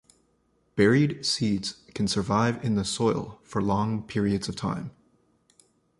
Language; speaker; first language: English; native; English